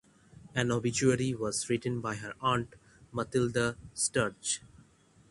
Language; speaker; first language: English; non-native, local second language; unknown